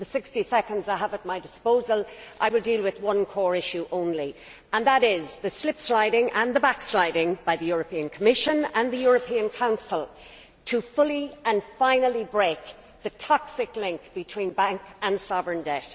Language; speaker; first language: English; native; English